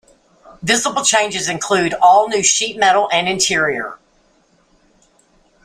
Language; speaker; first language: English; native; English